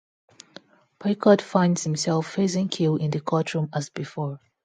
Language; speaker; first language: English; non-native, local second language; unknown